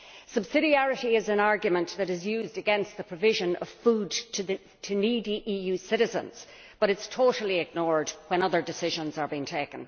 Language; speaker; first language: English; native; English